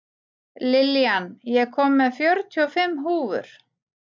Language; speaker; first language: Icelandic; native; Icelandic